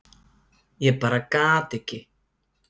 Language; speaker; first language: Icelandic; native; Icelandic